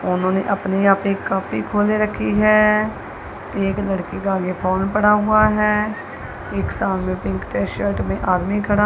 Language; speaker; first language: Hindi; non-native, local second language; Punjabi